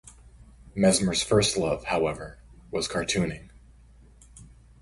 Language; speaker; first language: English; native; English